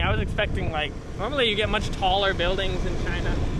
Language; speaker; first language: English; native; English